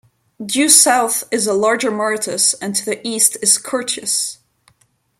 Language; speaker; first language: English; non-native, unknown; French